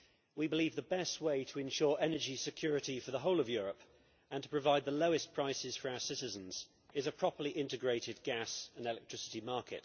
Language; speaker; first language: English; native; English